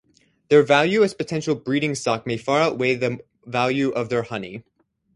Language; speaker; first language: English; native; English